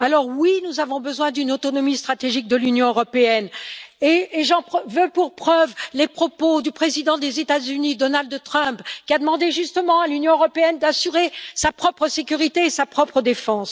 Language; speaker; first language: French; native; French